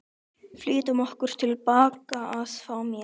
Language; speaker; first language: Icelandic; native; Icelandic